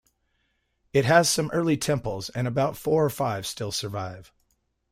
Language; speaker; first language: English; native; English